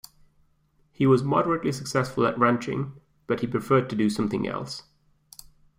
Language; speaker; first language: English; native; English